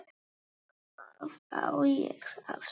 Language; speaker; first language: Icelandic; non-native, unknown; Polish